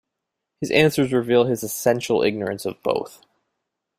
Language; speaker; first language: English; native; English